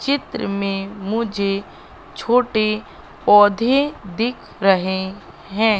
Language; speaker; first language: Hindi; native; Hindi